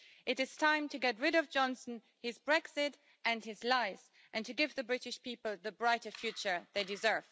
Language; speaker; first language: English; native; English